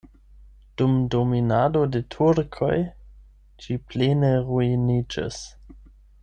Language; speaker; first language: Esperanto; non-native, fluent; German